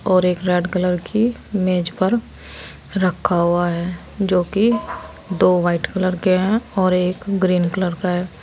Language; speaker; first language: Hindi; native; Hindi